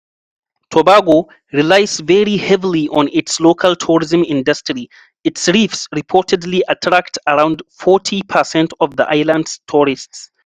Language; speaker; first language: English; non-native, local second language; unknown